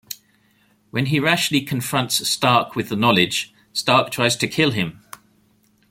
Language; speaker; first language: English; native; English